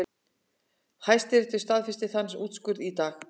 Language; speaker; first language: Icelandic; native; Icelandic